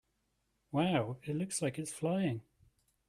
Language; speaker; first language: English; native; English